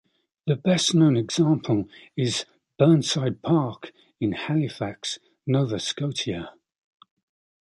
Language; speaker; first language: English; native; English